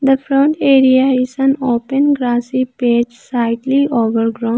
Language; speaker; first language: English; non-native, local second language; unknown